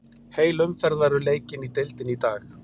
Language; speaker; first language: Icelandic; native; Icelandic